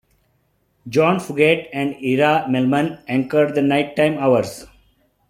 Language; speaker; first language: English; non-native, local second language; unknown